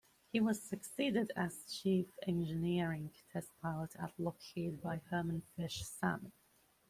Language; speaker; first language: English; native; English